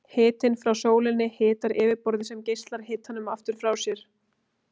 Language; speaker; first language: Icelandic; native; Icelandic